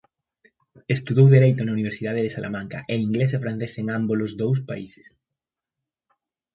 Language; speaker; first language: Galician; native; Galician